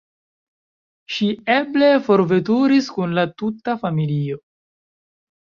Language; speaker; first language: Esperanto; non-native, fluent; Chinese